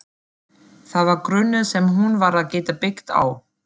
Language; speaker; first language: Icelandic; non-native, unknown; German